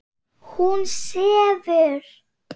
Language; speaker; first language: Icelandic; non-native, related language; Swedish